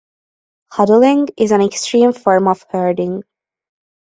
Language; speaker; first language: English; non-native, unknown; Hungarian